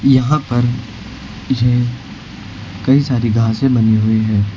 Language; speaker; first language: Hindi; native; Hindi